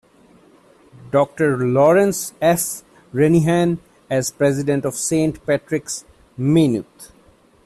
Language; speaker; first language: English; non-native, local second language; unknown